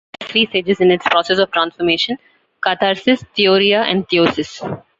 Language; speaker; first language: English; non-native, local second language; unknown